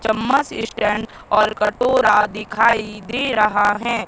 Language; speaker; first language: Hindi; native; Hindi